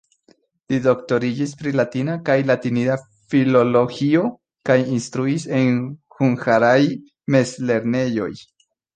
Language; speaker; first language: Esperanto; non-native, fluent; Spanish